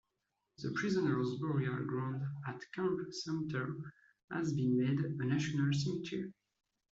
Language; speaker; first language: English; non-native, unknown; French